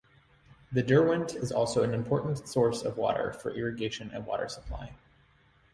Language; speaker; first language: English; native; English